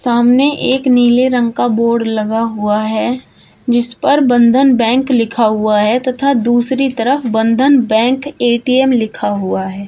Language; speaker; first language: Hindi; native; Hindi